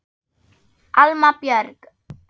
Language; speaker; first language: Icelandic; non-native, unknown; German